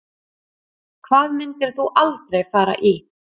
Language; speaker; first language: Icelandic; native; Icelandic